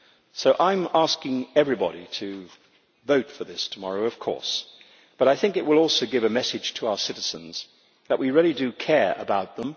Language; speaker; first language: English; native; English